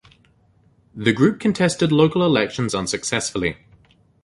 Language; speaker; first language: English; native; English